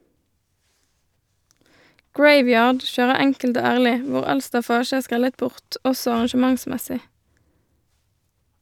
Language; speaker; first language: Norwegian; native; Norwegian